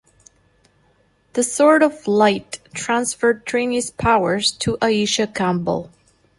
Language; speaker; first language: English; non-native, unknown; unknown